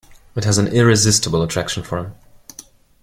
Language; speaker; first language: English; non-native, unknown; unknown